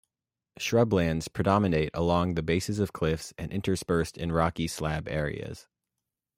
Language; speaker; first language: English; native; English